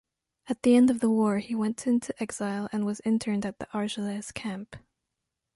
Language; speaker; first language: English; non-native, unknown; French